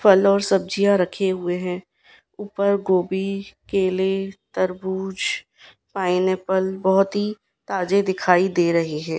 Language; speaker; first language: Hindi; non-native, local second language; Gujarati